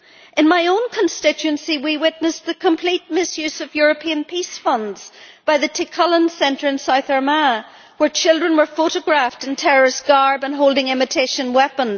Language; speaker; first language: English; native; English